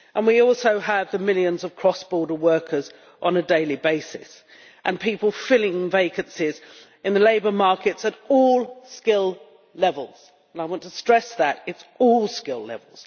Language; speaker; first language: English; native; English